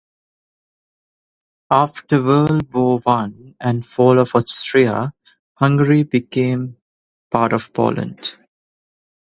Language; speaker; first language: English; non-native, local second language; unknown